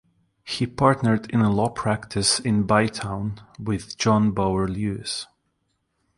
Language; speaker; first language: English; non-native, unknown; Russian